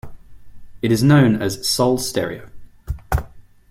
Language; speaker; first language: English; non-native, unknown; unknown